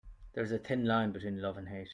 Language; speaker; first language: English; native; English